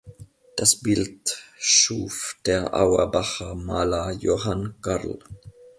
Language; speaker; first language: German; non-native, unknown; Finnish